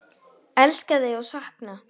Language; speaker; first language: Icelandic; native; Icelandic